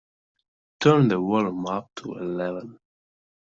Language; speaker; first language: English; non-native, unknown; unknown